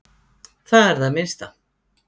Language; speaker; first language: Icelandic; native; Icelandic